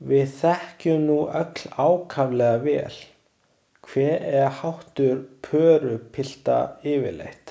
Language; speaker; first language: Icelandic; non-native, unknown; Chinese